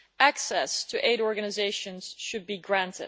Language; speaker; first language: English; non-native, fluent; Dutch